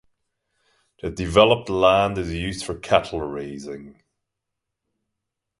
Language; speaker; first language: English; non-native, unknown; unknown